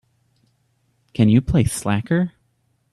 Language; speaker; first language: English; native; English